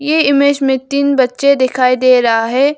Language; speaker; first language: Hindi; non-native, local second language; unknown